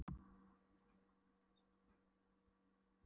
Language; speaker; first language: Icelandic; non-native, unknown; Polish